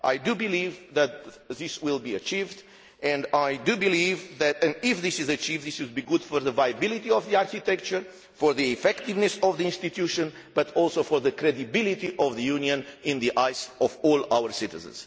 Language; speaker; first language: English; non-native, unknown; Romanian